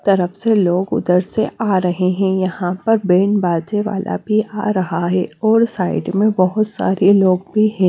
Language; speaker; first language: Hindi; non-native, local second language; Punjabi